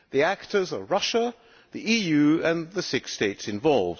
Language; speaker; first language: English; non-native, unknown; Hungarian